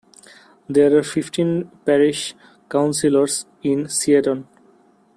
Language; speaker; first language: English; non-native, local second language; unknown